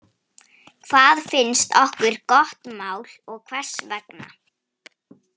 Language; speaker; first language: Icelandic; non-native, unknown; Polish